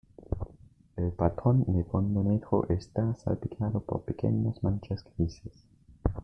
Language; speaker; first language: Spanish; native; Spanish